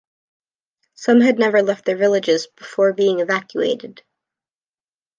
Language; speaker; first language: English; native; English